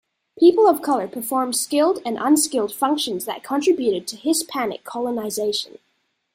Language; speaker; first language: English; native; English